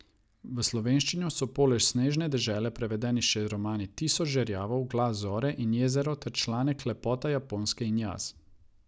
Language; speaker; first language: Slovenian; non-native, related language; Croatian